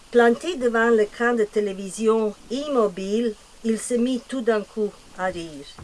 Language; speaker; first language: French; non-native, fluent; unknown